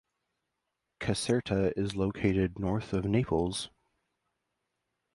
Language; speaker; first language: English; native; English